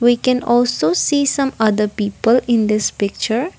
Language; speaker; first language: English; non-native, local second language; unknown